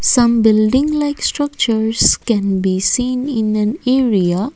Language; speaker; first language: English; non-native, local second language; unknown